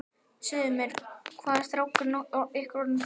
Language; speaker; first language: Icelandic; non-native, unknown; Japanese